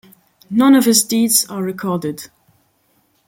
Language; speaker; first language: English; non-native, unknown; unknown